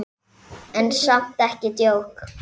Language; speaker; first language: Icelandic; native; Icelandic